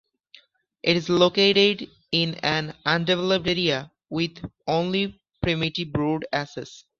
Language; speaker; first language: English; non-native, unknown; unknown